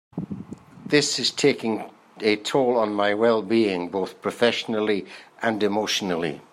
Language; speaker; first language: English; native; English